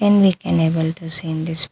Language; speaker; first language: English; non-native, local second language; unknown